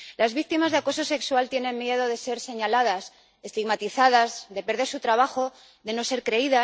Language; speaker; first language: Spanish; native; Spanish